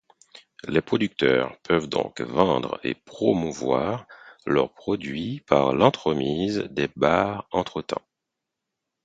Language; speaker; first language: French; non-native, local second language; Haitian Creole